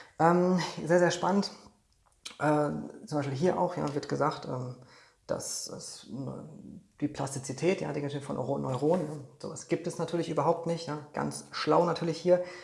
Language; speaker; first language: German; non-native, fluent; Polish